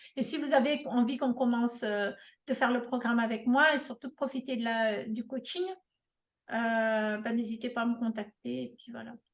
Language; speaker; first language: French; non-native, local second language; Malagasy